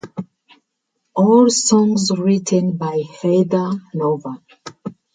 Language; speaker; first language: English; native; English